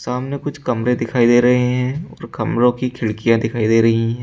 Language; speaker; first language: Hindi; native; Hindi